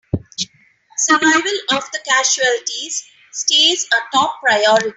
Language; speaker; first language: English; non-native, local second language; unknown